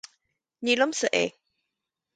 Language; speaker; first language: Irish; native; Irish